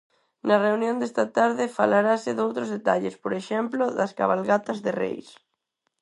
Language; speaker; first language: Galician; non-native, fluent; Spanish